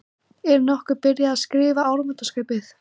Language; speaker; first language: Icelandic; native; Icelandic